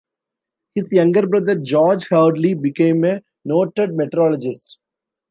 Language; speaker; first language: English; non-native, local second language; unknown